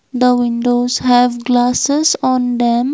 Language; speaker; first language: English; non-native, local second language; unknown